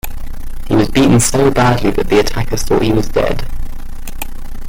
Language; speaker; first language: English; native; English